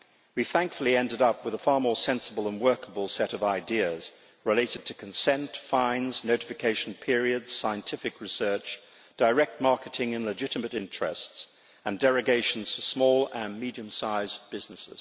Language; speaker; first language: English; native; English